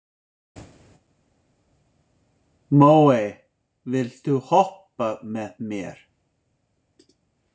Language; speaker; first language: Icelandic; non-native, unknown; English